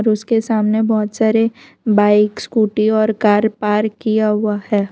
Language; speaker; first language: Hindi; non-native, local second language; Gujarati